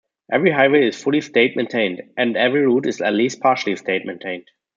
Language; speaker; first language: English; non-native, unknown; German